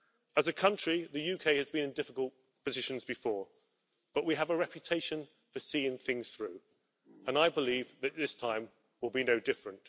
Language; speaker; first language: English; native; English